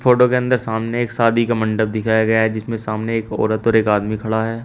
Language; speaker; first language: Hindi; native; Hindi